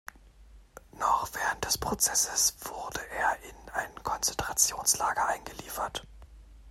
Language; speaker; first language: German; native; German